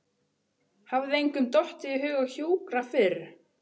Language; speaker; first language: Icelandic; native; Icelandic